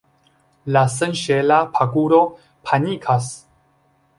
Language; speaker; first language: Esperanto; non-native, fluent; Chinese